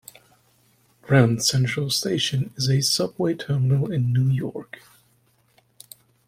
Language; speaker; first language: English; non-native, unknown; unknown